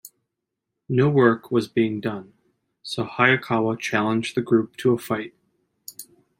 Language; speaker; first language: English; native; English